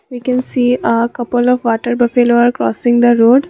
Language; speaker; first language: English; non-native, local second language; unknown